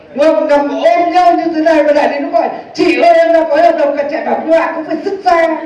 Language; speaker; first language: Vietnamese; native; Vietnamese